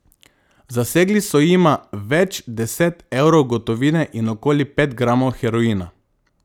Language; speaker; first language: Slovenian; non-native, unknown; Macedonian